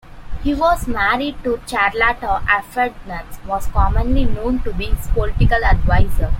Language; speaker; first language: English; non-native, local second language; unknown